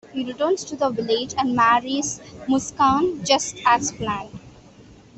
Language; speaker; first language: English; non-native, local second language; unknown